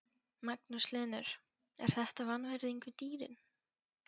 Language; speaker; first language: Icelandic; non-native, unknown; Polish